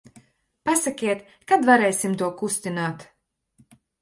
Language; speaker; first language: Latvian; native; Latvian